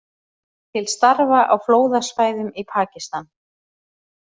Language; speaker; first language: Icelandic; native; Icelandic